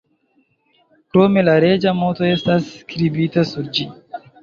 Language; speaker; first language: Esperanto; non-native, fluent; Chinese